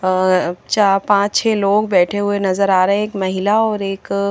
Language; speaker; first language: Hindi; native; Hindi